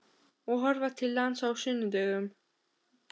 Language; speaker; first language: Icelandic; non-native, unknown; Albanian